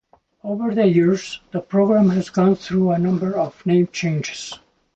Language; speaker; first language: English; non-native, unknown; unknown